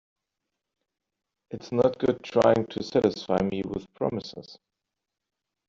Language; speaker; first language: English; non-native, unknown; German